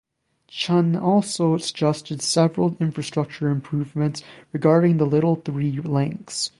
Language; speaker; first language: English; native; English